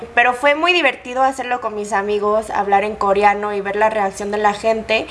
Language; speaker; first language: Spanish; non-native, fluent; Korean